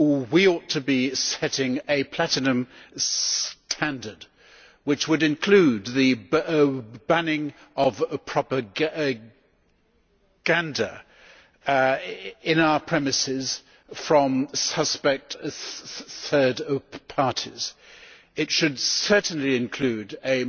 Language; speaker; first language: English; native; English